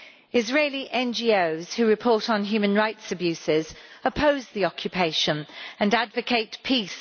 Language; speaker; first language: English; native; English